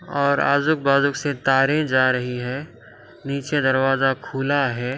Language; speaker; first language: Hindi; non-native, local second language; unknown